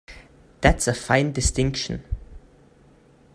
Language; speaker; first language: English; non-native, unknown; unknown